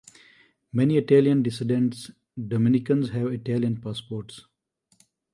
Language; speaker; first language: English; non-native, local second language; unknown